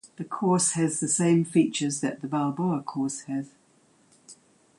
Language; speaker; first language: English; native; English